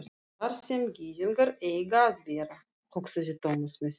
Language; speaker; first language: Icelandic; non-native, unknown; Russian